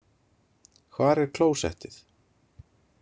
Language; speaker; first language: Icelandic; native; Icelandic